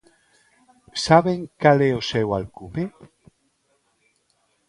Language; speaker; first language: Galician; non-native, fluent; Spanish